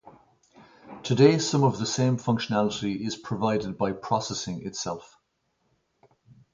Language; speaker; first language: English; native; English